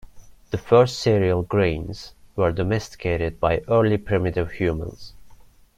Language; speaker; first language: English; non-native, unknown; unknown